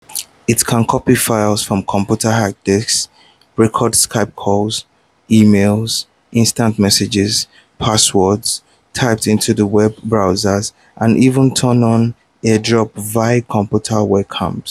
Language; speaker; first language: English; non-native, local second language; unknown